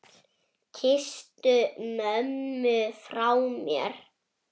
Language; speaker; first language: Icelandic; native; Icelandic